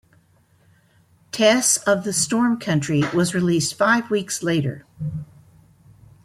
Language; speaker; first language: English; native; English